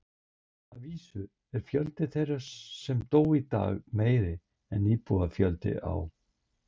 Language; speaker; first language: Icelandic; native; Icelandic